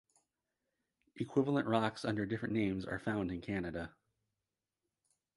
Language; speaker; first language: English; native; English